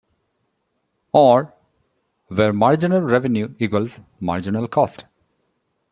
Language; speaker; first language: English; non-native, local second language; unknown